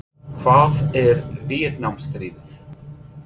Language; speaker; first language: Icelandic; non-native, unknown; English